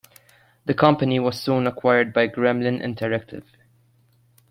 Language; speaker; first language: English; non-native, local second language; Maltese